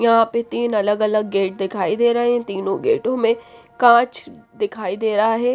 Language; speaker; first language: Hindi; native; Hindi